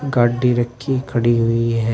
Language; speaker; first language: Hindi; native; Hindi